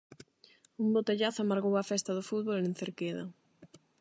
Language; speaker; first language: Galician; non-native, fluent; Spanish